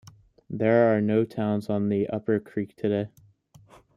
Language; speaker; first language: English; native; English